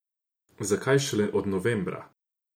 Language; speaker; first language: Slovenian; non-native, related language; Croatian